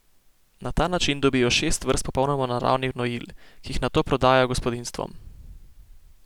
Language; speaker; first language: Slovenian; native; Slovenian